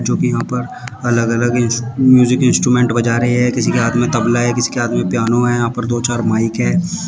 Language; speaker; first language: Hindi; native; Hindi